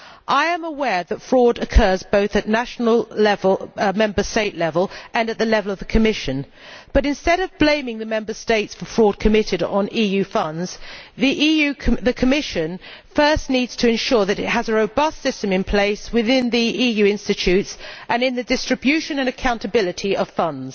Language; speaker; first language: English; native; English